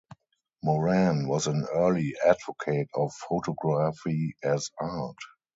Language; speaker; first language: English; non-native, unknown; German